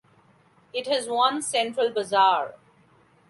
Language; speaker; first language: English; non-native, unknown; Bangla